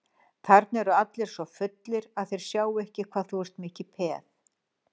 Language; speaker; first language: Icelandic; native; Icelandic